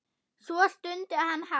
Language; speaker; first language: Icelandic; non-native, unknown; German